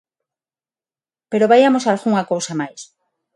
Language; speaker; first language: Galician; non-native, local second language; Spanish